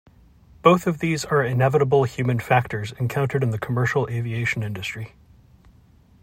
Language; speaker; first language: English; native; English